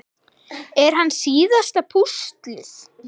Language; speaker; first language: Icelandic; non-native, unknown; German